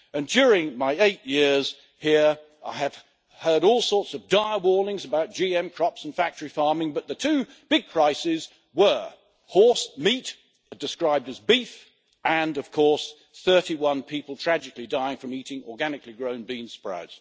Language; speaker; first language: English; native; English